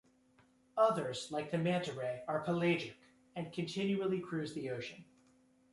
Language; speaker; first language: English; native; English